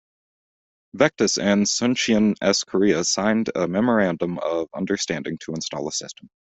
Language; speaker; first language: English; native; English